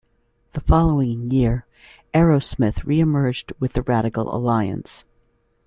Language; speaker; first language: English; native; English